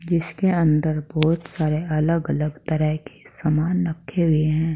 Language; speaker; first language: Hindi; native; Hindi